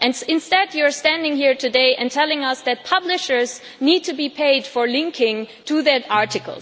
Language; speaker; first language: English; non-native, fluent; German